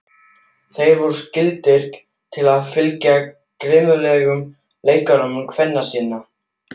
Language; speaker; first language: Icelandic; non-native, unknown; German